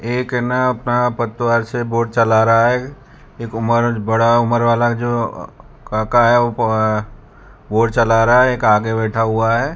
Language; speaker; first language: Hindi; non-native, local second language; Gujarati